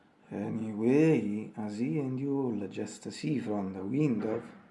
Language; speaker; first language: English; non-native, learner; Italian